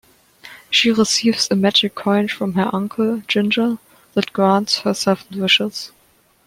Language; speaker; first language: English; non-native, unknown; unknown